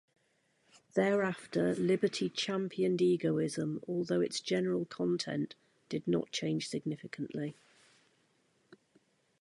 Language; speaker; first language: English; native; English